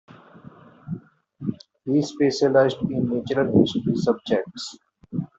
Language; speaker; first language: English; non-native, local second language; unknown